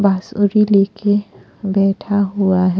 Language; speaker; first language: Hindi; non-native, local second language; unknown